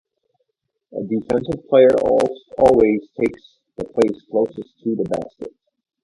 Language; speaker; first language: English; native; English